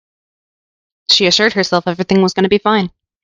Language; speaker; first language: English; native; English